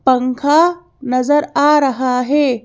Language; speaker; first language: Hindi; native; Hindi